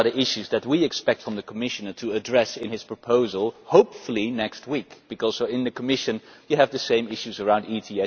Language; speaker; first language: English; non-native, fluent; Dutch